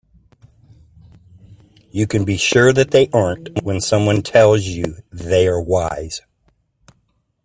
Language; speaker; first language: English; native; English